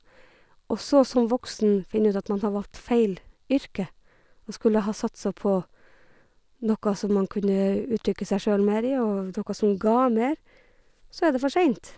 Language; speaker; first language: Norwegian; native; Norwegian